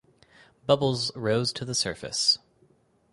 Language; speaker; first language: English; native; English